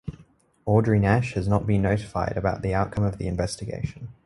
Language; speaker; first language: English; native; English